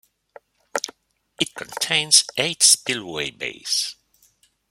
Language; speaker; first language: English; non-native, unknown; Spanish